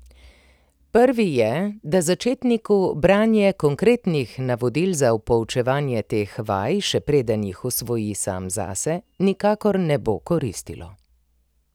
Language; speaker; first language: Slovenian; native; Slovenian